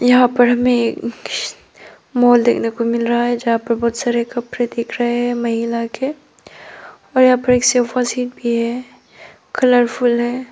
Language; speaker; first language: Hindi; non-native, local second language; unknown